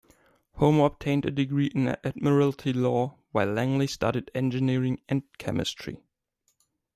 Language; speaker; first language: English; non-native, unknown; German